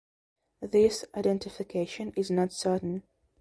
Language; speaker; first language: English; non-native, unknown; Belarusian